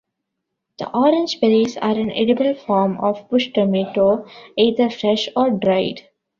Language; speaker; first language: English; non-native, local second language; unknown